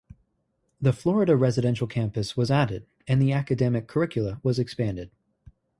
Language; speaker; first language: English; native; English